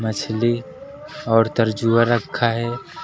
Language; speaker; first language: Hindi; native; Hindi